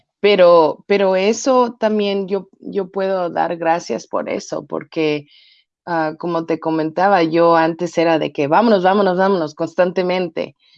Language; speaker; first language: Spanish; early bilingual, heritage; Spanish